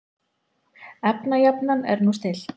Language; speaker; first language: Icelandic; native; Icelandic